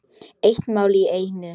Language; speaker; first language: Icelandic; non-native, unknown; Polish